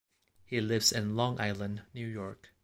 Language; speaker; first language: English; non-native, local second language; Cantonese